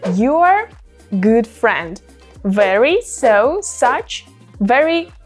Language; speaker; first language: English; non-native, fluent; Russian